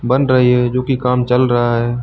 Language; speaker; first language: Hindi; native; Hindi